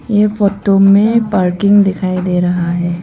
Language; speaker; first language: Hindi; non-native, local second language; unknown